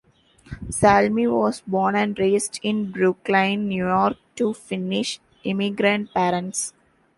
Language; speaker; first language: English; non-native, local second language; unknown